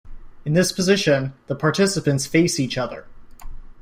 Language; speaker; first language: English; native; English